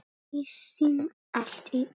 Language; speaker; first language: Icelandic; non-native, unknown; Polish